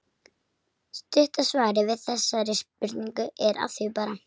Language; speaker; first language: Icelandic; native; Icelandic